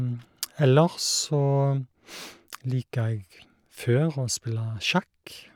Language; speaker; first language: Norwegian; native; Norwegian